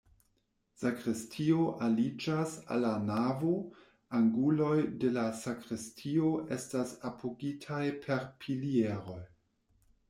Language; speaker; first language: Esperanto; non-native, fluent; German